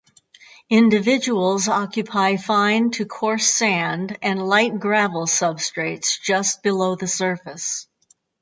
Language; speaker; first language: English; native; English